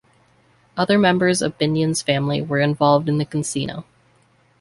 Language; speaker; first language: English; native; English